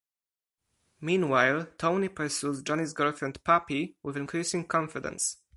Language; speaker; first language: English; non-native, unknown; Polish